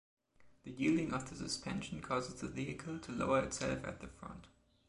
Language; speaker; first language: English; non-native, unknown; German